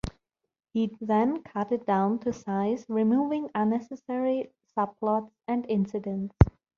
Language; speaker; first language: English; non-native, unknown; German